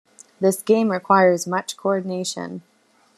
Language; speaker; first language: English; native; English